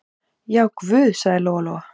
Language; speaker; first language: Icelandic; native; Icelandic